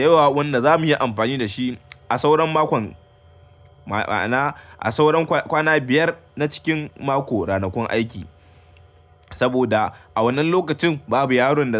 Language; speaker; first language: Hausa; native; Hausa